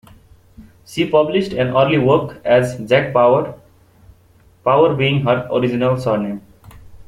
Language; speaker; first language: English; non-native, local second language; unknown